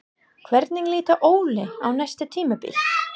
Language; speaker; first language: Icelandic; non-native, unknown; English